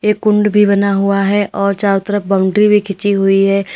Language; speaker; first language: Hindi; native; Hindi